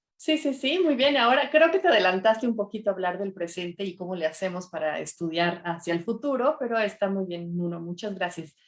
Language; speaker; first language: Spanish; native; Spanish